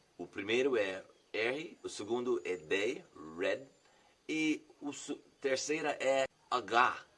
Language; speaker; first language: Portuguese; non-native, fluent; English